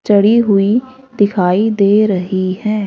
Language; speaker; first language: Hindi; native; Hindi